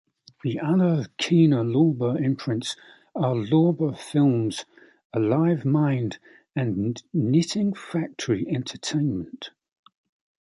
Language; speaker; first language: English; native; English